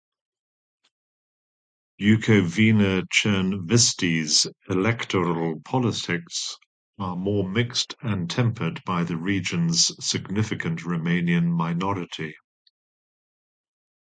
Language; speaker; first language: English; native; English